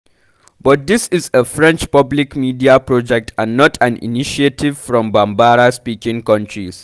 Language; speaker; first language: English; non-native, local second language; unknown